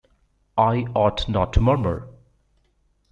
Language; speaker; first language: English; native; English